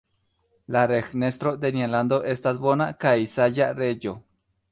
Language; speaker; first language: Esperanto; non-native, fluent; Spanish